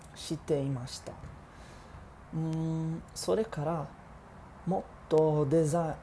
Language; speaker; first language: Japanese; non-native, learner; Portuguese